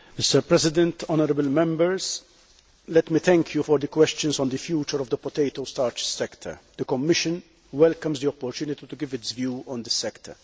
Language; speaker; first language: English; non-native, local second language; Maltese